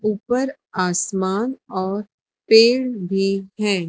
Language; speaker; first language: Hindi; native; Hindi